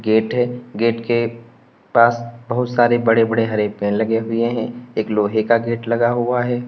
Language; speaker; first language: Hindi; native; Hindi